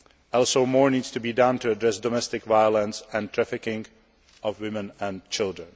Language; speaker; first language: English; non-native, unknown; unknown